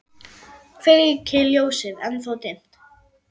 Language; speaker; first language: Icelandic; non-native, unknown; German